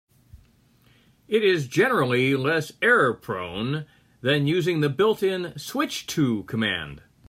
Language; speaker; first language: English; native; English